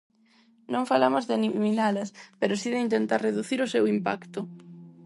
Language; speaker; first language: Galician; non-native, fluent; Spanish